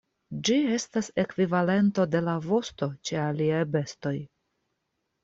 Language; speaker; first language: Esperanto; non-native, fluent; Russian